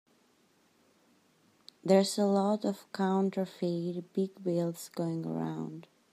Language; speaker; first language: English; native; English